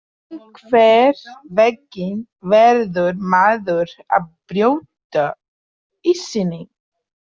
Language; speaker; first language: Icelandic; non-native, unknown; Portuguese